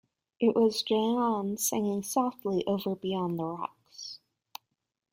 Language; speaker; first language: English; native; English